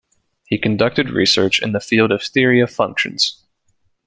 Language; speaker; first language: English; native; English